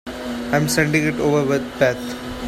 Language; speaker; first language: English; non-native, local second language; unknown